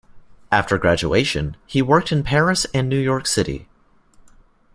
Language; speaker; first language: English; native; English